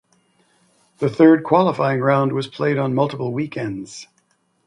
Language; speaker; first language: English; native; English